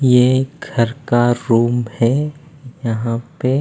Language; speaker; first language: Hindi; non-native, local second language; Punjabi